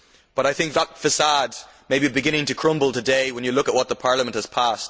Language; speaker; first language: English; native; English